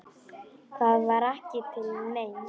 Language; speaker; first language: Icelandic; non-native, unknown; Polish